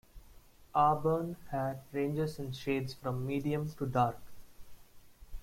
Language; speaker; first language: English; non-native, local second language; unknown